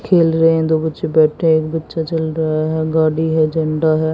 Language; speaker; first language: Hindi; native; Hindi